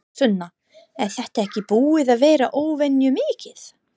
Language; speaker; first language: Icelandic; non-native, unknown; English